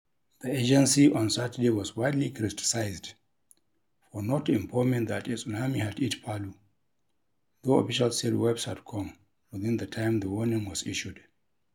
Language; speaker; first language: English; non-native, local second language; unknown